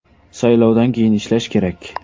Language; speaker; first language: Uzbek; non-native, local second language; Kara-Kalpak